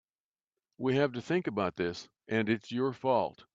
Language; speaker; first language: English; native; English